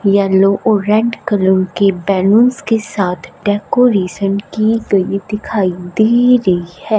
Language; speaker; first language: Hindi; non-native, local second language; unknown